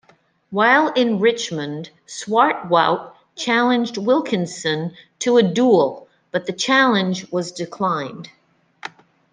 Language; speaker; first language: English; native; English